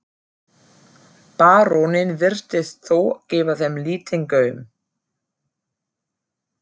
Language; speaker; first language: Icelandic; non-native, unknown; German